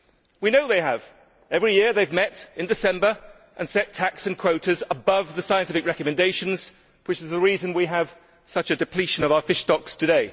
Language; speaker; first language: English; native; English